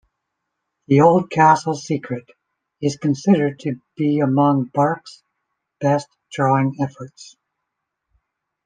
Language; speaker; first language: English; native; English